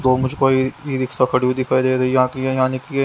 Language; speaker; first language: Hindi; native; Hindi